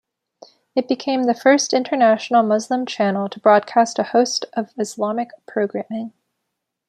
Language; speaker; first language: English; native; English